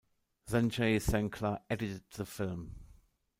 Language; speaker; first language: English; non-native, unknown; German